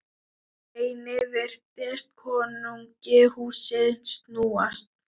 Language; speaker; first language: Icelandic; non-native, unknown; Thai